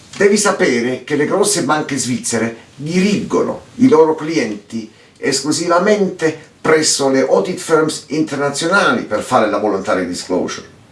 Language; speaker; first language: Italian; early bilingual, heritage; Italian